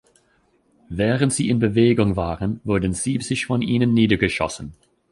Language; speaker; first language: German; non-native, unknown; English